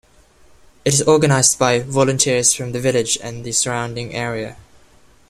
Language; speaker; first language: English; non-native, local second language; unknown